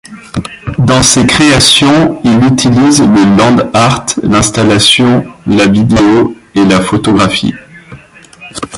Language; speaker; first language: French; native; French